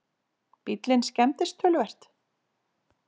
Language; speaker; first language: Icelandic; native; Icelandic